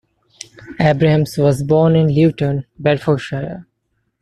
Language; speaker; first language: English; non-native, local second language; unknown